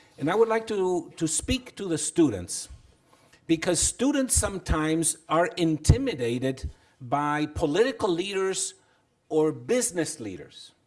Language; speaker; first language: English; non-native, fluent; Spanish